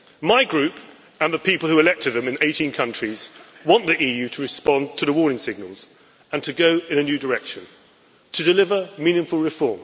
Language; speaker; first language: English; native; English